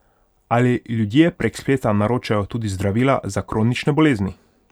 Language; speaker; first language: Slovenian; non-native, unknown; Hungarian